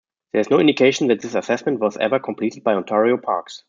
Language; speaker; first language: English; non-native, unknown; German